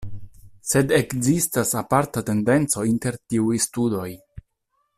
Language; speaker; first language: Esperanto; non-native, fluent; Italian